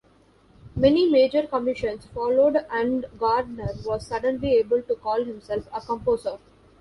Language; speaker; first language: English; non-native, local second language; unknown